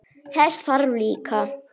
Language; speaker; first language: Icelandic; native; Icelandic